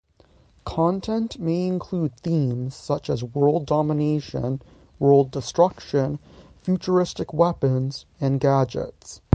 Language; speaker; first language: English; native; English